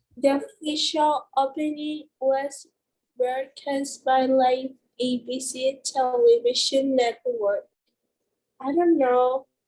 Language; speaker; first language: English; non-native, learner; Spanish